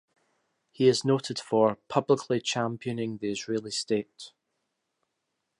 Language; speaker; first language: English; native; English